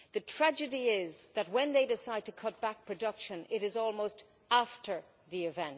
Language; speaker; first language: English; native; English